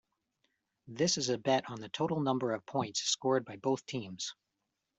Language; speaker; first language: English; native; English